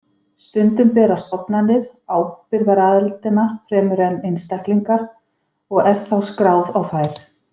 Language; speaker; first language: Icelandic; native; Icelandic